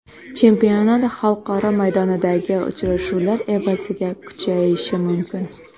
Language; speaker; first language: Uzbek; non-native, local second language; Kara-Kalpak